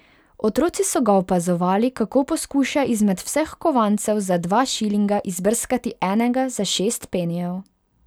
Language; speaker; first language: Slovenian; non-native, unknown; Hungarian